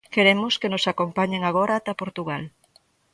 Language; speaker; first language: Galician; native; Galician